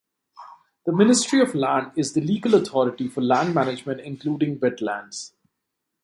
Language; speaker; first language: English; non-native, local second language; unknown